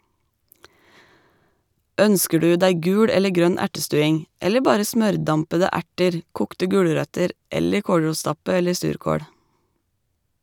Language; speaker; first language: Norwegian; native; Norwegian